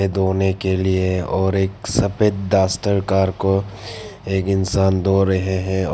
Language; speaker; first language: Hindi; non-native, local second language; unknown